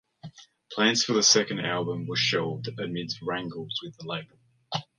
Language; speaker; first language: English; native; English